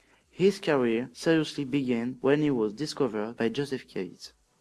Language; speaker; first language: English; non-native, learner; French